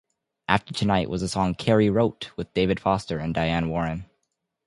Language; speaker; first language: English; native; English